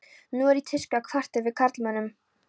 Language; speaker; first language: Icelandic; non-native, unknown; Polish